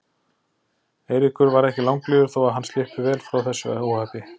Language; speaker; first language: Icelandic; native; Icelandic